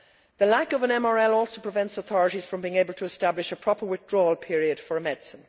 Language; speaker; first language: English; native; English